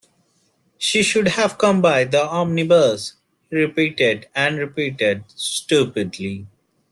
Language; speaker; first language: English; non-native, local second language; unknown